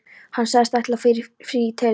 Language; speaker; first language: Icelandic; non-native, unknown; Polish